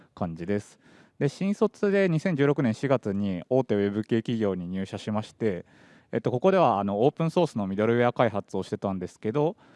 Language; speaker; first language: Japanese; native; Japanese